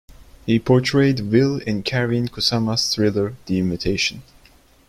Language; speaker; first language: English; non-native, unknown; Turkish